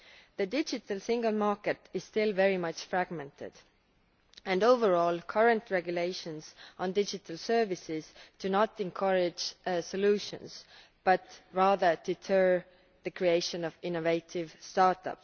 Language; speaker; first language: English; non-native, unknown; Estonian